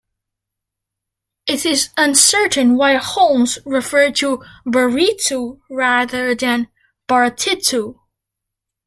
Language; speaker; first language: English; native; English